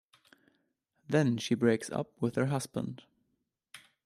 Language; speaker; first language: English; non-native, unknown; German